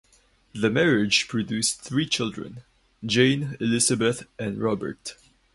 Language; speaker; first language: English; non-native, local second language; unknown